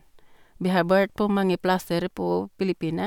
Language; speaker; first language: Norwegian; non-native, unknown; Cebuano